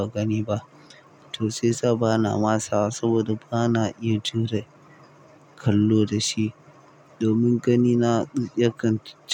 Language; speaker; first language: Hausa; native; Hausa